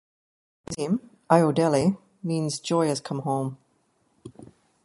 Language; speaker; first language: English; native; English